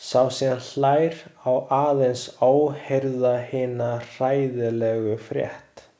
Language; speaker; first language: Icelandic; non-native, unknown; Chinese